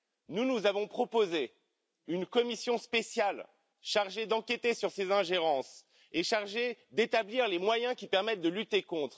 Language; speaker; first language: French; native; French